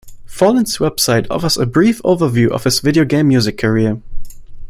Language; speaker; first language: English; non-native, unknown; German